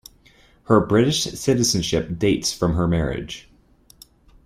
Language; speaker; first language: English; native; English